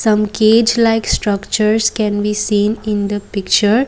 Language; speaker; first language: English; non-native, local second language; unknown